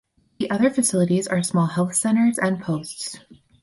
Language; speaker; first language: English; native; English